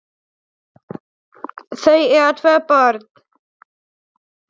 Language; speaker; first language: Icelandic; non-native, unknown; Polish